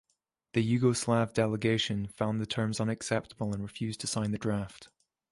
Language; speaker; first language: English; native; English